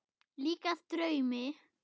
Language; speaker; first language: Icelandic; non-native, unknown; German